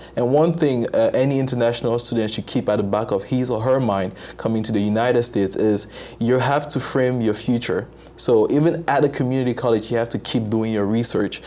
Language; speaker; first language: English; non-native, local second language; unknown